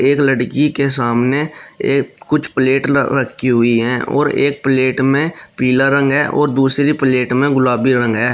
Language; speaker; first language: Hindi; native; Hindi